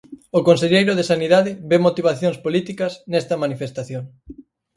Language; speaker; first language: Galician; native; Galician